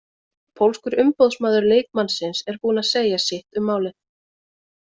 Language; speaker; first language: Icelandic; native; Icelandic